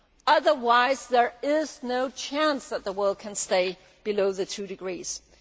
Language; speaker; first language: English; non-native, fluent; Danish